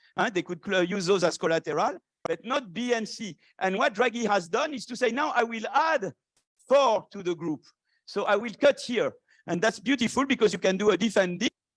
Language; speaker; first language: English; non-native, fluent; French